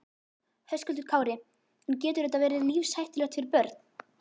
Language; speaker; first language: Icelandic; native; Icelandic